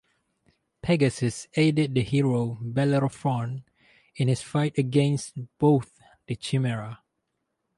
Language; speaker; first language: English; non-native, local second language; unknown